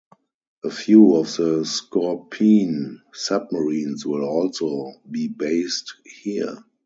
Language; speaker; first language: English; non-native, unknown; German